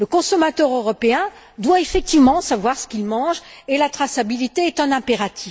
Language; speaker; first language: French; native; French